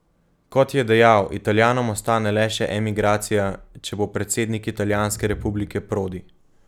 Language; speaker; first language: Slovenian; native; Slovenian